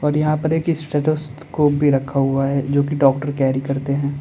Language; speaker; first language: Hindi; native; Hindi